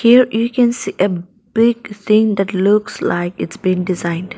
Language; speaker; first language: English; non-native, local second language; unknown